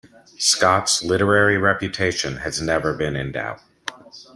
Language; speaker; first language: English; native; English